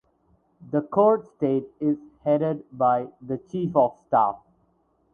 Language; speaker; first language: English; non-native, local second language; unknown